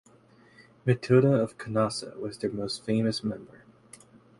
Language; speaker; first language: English; native; English